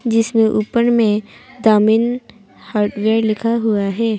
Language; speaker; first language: Hindi; non-native, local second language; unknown